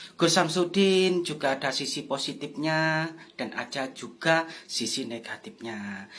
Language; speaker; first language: Indonesian; non-native, local second language; Javanese